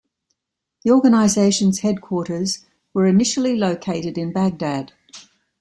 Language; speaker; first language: English; native; English